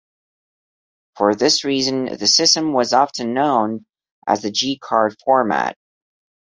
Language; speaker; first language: English; non-native, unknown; Portuguese